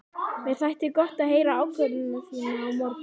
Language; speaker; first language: Icelandic; native; Icelandic